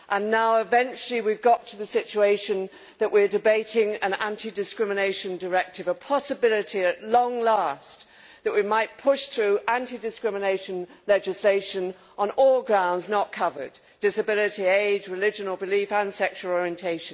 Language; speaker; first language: English; native; English